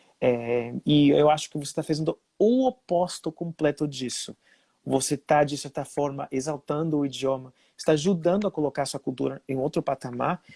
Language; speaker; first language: Portuguese; non-native, fluent; Spanish